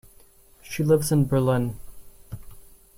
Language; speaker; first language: English; non-native, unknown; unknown